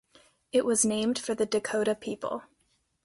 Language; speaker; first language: English; native; English